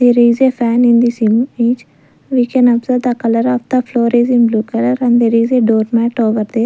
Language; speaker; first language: English; non-native, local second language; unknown